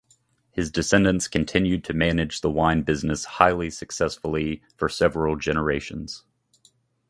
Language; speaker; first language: English; native; English